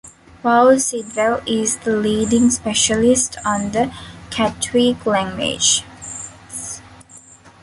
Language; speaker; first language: English; non-native, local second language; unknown